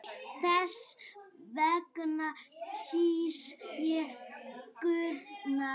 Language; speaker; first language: Icelandic; native; Icelandic